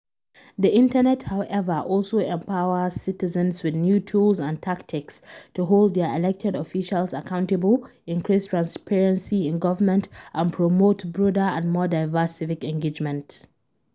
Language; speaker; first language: English; non-native, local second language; Hausa